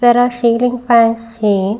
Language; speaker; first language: English; non-native, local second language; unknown